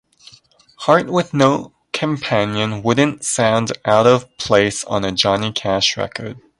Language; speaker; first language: English; native; English